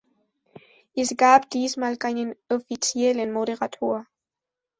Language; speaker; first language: German; non-native, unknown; Spanish